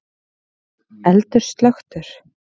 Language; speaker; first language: Icelandic; native; Icelandic